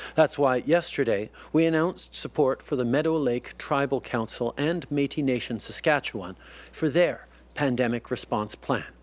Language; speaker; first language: English; early bilingual, other home language; French